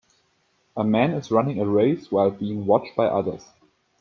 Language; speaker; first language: English; native; English